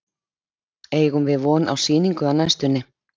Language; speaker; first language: Icelandic; native; Icelandic